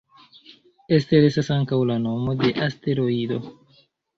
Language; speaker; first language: Esperanto; non-native, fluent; Chinese